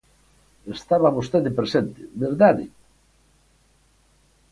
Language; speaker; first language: Galician; native; Galician